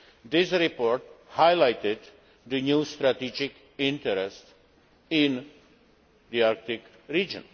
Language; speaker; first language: English; non-native, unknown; Czech